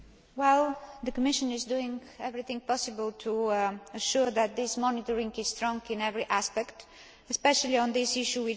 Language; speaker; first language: English; native; English